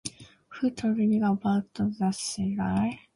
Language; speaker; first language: English; non-native, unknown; Japanese